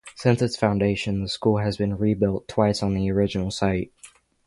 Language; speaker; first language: English; native; English